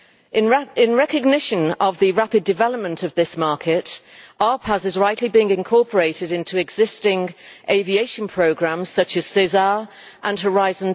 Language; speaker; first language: English; native; English